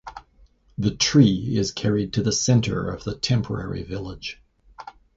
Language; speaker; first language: English; native; English